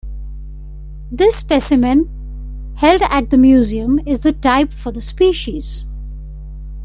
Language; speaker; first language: English; non-native, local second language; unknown